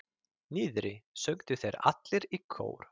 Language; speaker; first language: Icelandic; non-native, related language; Swedish